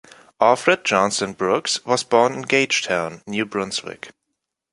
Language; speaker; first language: English; non-native, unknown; German